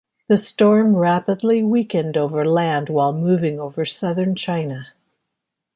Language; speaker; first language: English; native; English